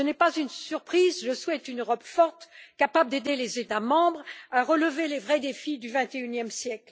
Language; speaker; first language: French; native; French